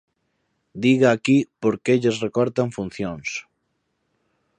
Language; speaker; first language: Galician; native; Galician